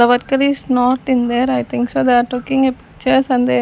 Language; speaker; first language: English; non-native, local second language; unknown